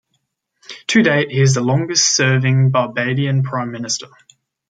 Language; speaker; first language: English; native; English